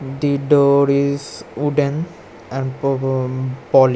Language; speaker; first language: English; non-native, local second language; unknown